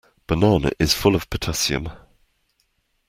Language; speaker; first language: English; native; English